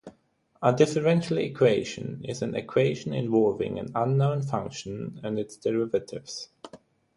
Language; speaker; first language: English; non-native, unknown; German